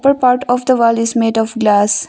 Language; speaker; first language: English; non-native, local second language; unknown